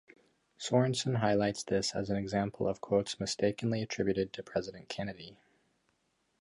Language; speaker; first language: English; native; English